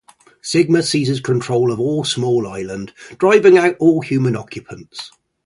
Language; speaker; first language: English; native; English